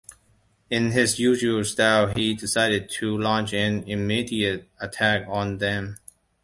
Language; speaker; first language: English; non-native, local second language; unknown